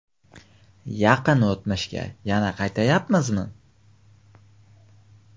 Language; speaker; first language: Uzbek; native; Uzbek